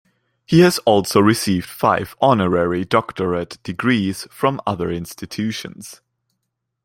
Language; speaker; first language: English; non-native, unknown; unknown